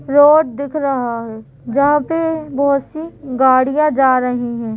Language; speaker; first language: Hindi; native; Hindi